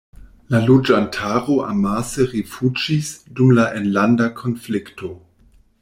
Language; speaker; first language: Esperanto; non-native, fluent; German